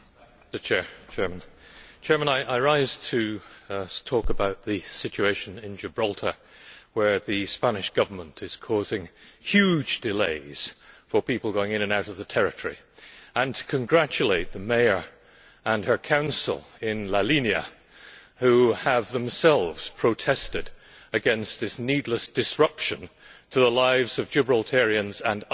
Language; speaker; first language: English; native; English